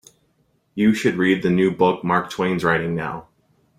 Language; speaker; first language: English; native; English